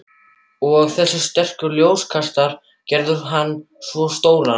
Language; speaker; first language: Icelandic; non-native, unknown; German